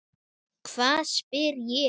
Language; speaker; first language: Icelandic; native; Icelandic